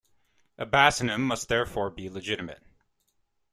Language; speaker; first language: English; native; English